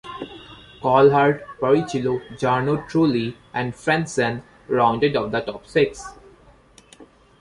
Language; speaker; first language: English; non-native, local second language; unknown